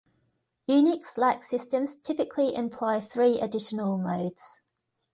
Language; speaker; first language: English; native; English